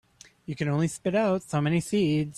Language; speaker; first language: English; native; English